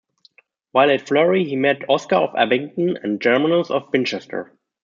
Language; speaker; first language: English; non-native, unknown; German